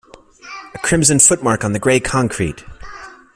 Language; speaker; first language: English; native; English